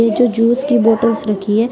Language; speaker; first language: Hindi; native; Hindi